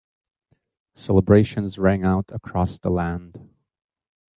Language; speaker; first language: English; native; English